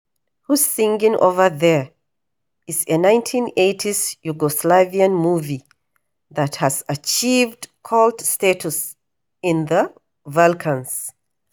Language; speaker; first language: English; non-native, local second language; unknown